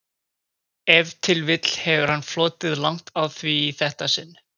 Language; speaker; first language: Icelandic; native; Icelandic